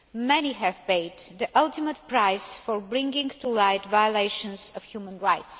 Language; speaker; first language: English; non-native, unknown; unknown